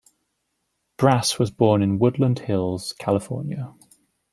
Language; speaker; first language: English; native; English